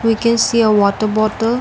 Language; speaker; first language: English; non-native, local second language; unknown